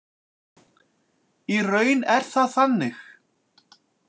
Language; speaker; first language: Icelandic; native; Icelandic